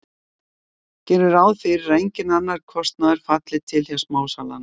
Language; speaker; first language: Icelandic; native; Icelandic